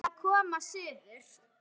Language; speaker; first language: Icelandic; native; Icelandic